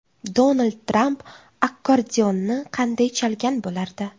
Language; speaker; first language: Uzbek; native; Uzbek